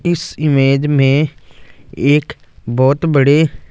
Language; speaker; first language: Hindi; non-native, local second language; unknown